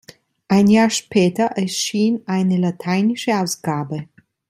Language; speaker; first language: German; non-native, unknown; Italian